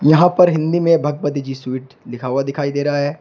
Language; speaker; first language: Hindi; native; Hindi